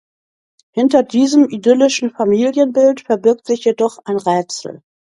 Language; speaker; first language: German; native; German